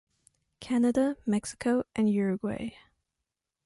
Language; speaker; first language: English; non-native, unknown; French